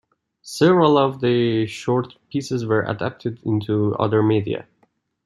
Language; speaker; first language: English; non-native, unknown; Persian